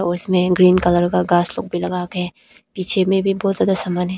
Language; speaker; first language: Hindi; non-native, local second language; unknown